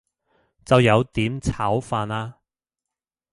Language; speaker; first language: Cantonese; non-native, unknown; English